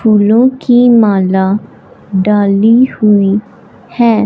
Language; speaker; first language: Hindi; non-native, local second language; Punjabi